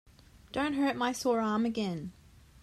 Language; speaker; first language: English; native; English